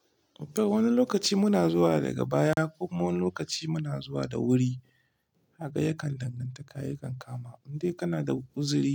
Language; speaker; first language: Hausa; non-native, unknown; Igbo